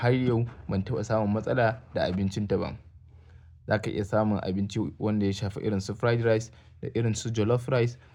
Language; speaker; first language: Hausa; native; Hausa